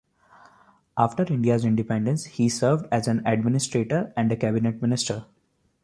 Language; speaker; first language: English; non-native, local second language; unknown